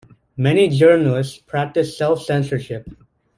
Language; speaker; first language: English; native; English